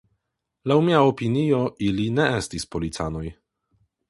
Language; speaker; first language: Esperanto; non-native, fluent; Polish